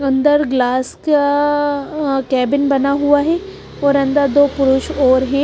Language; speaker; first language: Hindi; non-native, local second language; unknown